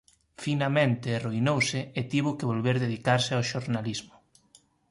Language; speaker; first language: Galician; native; Galician